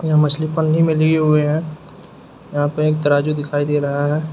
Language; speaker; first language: Hindi; native; Hindi